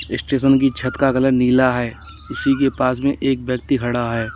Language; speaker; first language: Hindi; native; Hindi